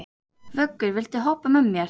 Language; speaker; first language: Icelandic; native; Icelandic